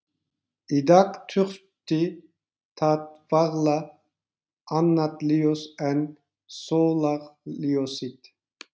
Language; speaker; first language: Icelandic; non-native, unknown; Turkish